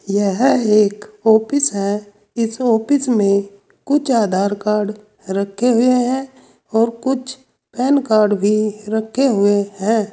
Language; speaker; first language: Hindi; native; Hindi